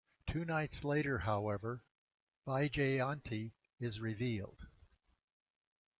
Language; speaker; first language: English; native; English